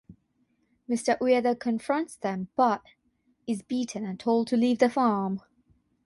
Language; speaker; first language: English; non-native, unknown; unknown